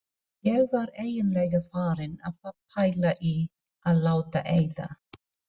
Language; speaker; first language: Icelandic; non-native, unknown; Filipino